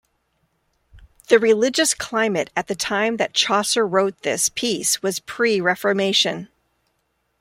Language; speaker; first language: English; native; English